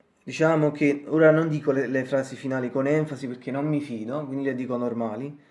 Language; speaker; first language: Italian; native; Italian